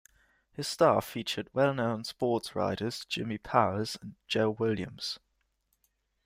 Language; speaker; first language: English; non-native, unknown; German